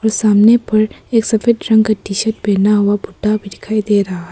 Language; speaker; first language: Hindi; early bilingual, other home language; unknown